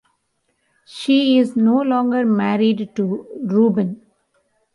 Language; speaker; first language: English; non-native, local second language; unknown